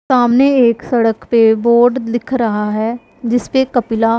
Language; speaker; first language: Hindi; non-native, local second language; Punjabi